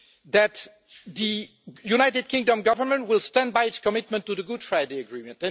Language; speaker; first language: English; non-native, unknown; French